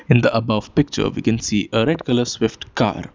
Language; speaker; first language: English; non-native, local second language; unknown